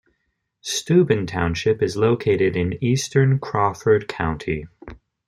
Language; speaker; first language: English; native; English